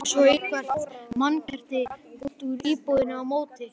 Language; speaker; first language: Icelandic; native; Icelandic